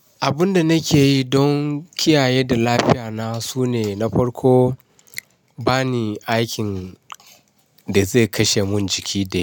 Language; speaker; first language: Hausa; non-native, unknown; Yoruba